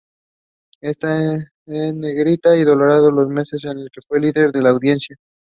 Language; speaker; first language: English; non-native, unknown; Spanish